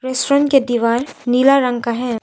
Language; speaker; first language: Hindi; non-native, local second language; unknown